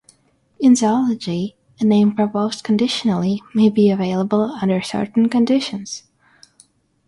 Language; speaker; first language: English; non-native, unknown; Russian